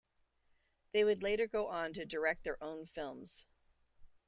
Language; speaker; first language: English; native; English